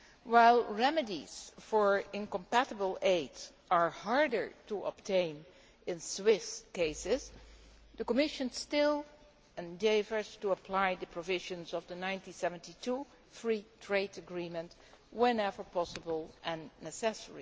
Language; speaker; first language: English; non-native, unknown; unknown